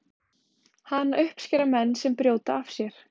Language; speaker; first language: Icelandic; native; Icelandic